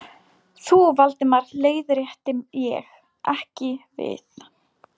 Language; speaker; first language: Icelandic; non-native, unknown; Polish